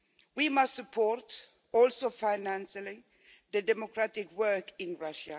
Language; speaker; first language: English; non-native, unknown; Swedish